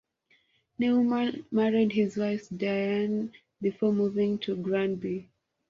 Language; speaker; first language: English; non-native, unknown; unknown